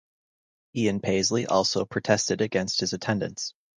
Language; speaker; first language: English; native; English